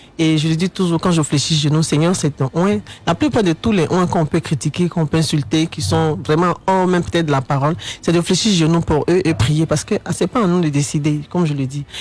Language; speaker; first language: French; non-native, local second language; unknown